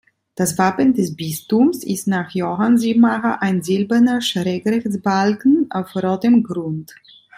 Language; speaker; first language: German; non-native, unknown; Italian